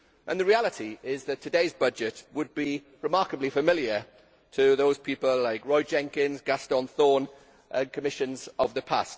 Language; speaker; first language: English; native; English